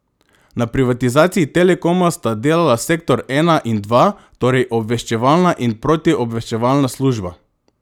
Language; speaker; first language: Slovenian; non-native, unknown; Macedonian